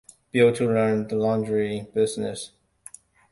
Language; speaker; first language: English; non-native, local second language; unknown